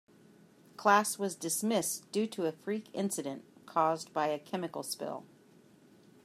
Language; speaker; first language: English; native; English